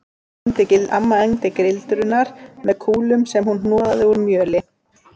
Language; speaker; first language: Icelandic; native; Icelandic